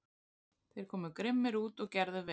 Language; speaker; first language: Icelandic; native; Icelandic